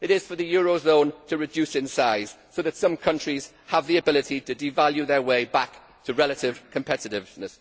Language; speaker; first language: English; native; English